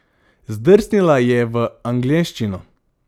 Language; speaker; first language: Slovenian; non-native, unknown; Macedonian